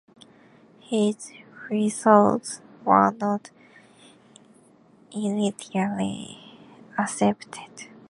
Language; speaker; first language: English; non-native, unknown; Japanese